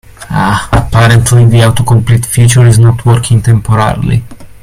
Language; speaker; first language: English; non-native, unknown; Italian